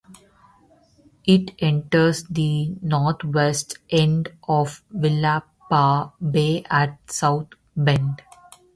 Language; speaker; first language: English; non-native, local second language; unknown